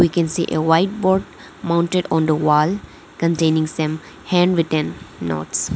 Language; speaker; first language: English; non-native, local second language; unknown